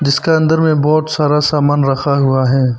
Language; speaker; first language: Hindi; non-native, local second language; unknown